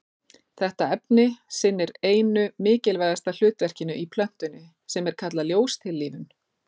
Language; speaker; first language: Icelandic; native; Icelandic